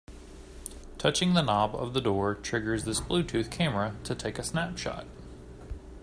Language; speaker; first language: English; native; English